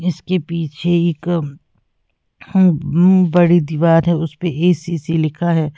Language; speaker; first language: Hindi; native; Hindi